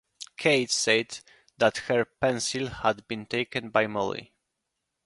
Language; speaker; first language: English; non-native, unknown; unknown